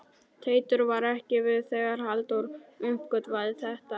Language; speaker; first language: Icelandic; non-native, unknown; Polish